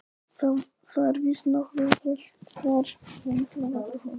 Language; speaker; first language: Icelandic; non-native, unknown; Polish